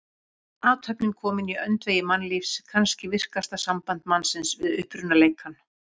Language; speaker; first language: Icelandic; native; Icelandic